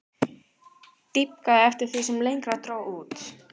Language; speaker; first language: Icelandic; native; Icelandic